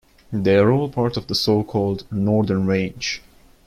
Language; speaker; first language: English; non-native, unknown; Turkish